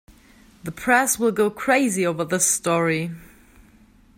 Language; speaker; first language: English; non-native, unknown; German